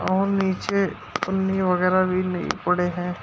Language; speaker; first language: Hindi; native; Hindi